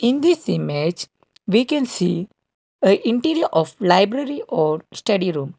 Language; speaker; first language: English; non-native, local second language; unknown